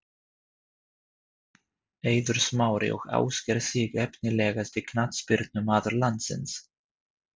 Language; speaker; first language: Icelandic; non-native, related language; Swedish